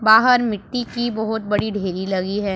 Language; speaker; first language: Hindi; non-native, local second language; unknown